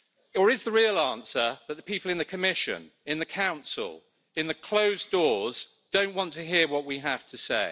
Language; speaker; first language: English; native; English